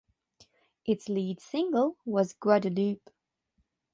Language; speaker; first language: English; non-native, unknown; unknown